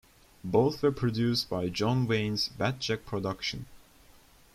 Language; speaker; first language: English; non-native, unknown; Turkish